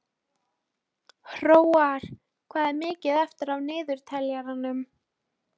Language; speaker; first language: Icelandic; non-native, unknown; Polish